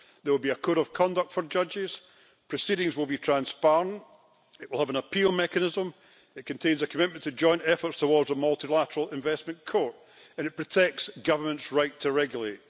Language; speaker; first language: English; native; English